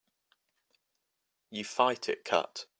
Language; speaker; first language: English; native; English